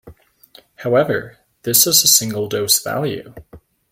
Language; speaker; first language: English; native; English